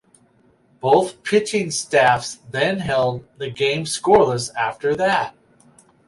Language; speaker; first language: English; native; English